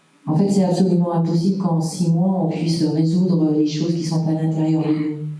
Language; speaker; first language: French; native; French